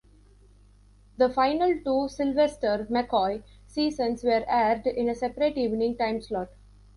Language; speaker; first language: English; non-native, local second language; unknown